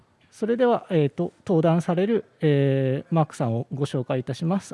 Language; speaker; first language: Japanese; native; Japanese